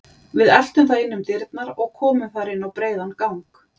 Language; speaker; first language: Icelandic; native; Icelandic